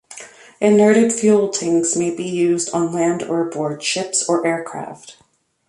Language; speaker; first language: English; native; English